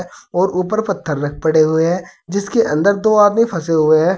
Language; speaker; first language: Hindi; native; Hindi